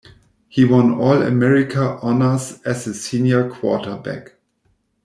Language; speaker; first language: English; non-native, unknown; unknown